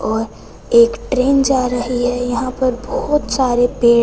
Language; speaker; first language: Hindi; non-native, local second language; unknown